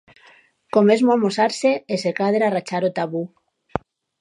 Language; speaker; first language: Galician; native; Galician